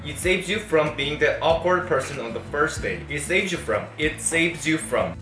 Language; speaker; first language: English; non-native, learner; Korean